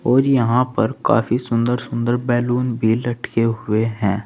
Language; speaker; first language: Hindi; native; Hindi